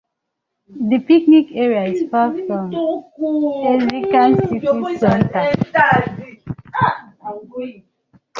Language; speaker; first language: English; non-native, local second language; Igbo